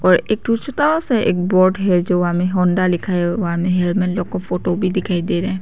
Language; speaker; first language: Hindi; non-native, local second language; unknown